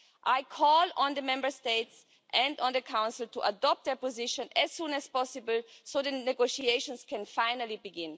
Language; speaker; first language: English; non-native, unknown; German